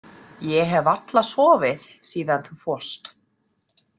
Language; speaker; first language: Icelandic; non-native, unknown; German